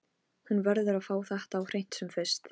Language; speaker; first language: Icelandic; non-native, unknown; Polish